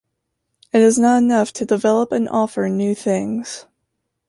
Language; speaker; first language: English; native; English